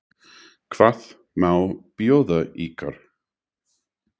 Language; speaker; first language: Icelandic; non-native, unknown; English